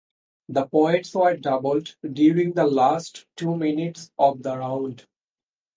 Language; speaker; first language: English; non-native, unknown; Bangla